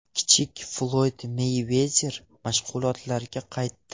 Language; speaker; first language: Uzbek; non-native, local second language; Russian